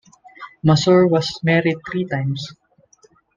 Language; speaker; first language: English; non-native, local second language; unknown